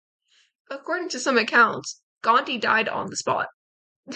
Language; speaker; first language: English; native; English